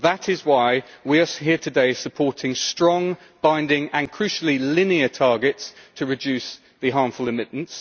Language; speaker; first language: English; native; English